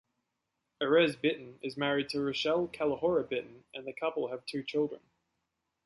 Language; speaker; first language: English; native; English